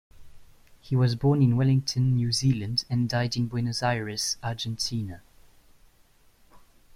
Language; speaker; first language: English; non-native, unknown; French